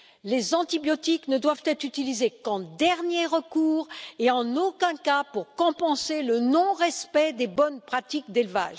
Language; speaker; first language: French; native; French